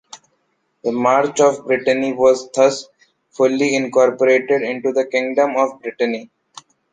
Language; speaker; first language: English; non-native, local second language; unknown